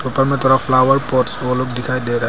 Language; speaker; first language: Hindi; non-native, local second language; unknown